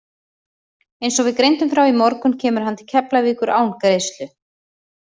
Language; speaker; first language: Icelandic; native; Icelandic